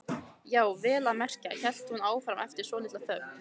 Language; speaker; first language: Icelandic; native; Icelandic